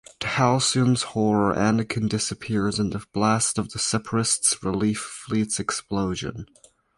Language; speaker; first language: English; native; English